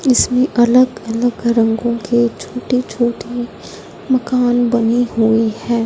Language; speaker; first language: Hindi; non-native, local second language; Punjabi